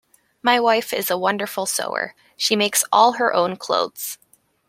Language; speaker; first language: English; native; English